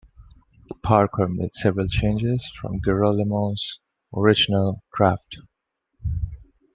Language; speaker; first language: English; non-native, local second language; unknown